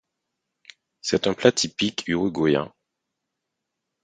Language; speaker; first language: French; non-native, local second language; Haitian Creole